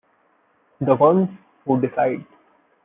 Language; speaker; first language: English; non-native, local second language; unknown